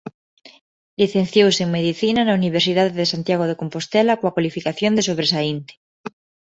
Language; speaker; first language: Galician; non-native, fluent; Spanish